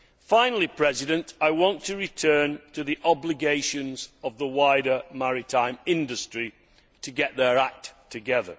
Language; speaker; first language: English; native; English